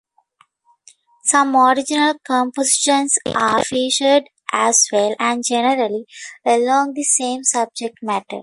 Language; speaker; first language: English; native; English